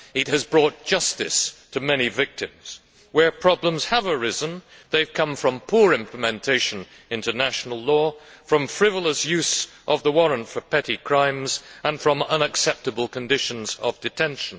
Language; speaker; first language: English; native; English